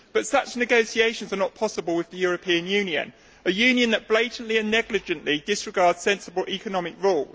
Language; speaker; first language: English; native; English